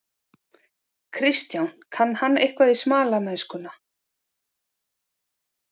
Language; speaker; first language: Icelandic; native; Icelandic